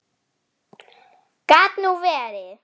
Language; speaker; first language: Icelandic; non-native, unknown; German